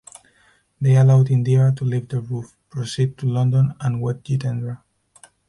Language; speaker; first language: English; non-native, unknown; Spanish